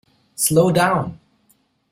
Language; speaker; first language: English; non-native, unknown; German